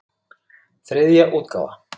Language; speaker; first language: Icelandic; native; Icelandic